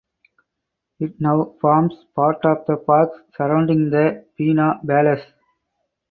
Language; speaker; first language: English; non-native, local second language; Tamil